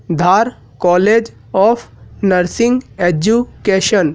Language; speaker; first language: Hindi; native; Hindi